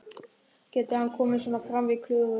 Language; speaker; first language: Icelandic; non-native, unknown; German